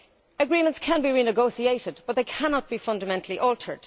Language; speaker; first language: English; native; English